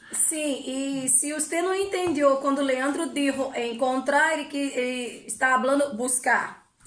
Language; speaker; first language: Portuguese; non-native, learner; Spanish